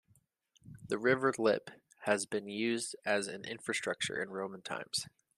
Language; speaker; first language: English; native; English